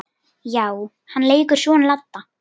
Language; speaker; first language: Icelandic; native; Icelandic